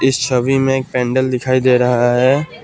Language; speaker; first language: Hindi; non-native, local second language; Assamese